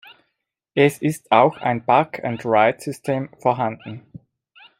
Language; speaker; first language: German; non-native, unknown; Italian